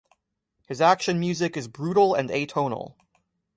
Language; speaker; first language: English; native; English